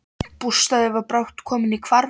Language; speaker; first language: Icelandic; non-native, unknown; Polish